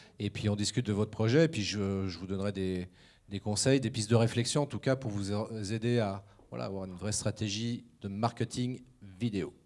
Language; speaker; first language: French; native; French